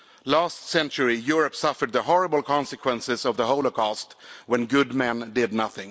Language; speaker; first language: English; non-native, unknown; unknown